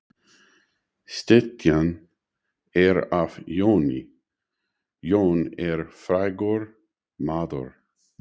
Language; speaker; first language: Icelandic; non-native, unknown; English